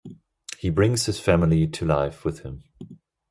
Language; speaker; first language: English; non-native, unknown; German